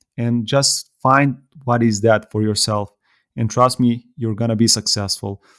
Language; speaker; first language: English; non-native, fluent; Serbian